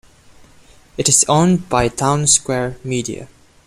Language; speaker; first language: English; non-native, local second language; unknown